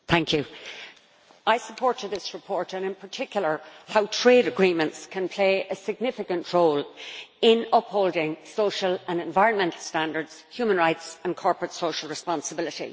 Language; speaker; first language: English; native; English